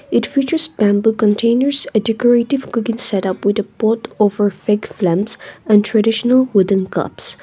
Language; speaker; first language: English; non-native, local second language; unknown